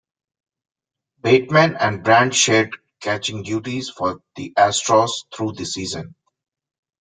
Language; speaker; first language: English; non-native, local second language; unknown